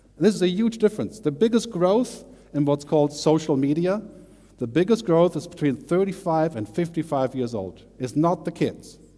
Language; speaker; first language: English; non-native, fluent; German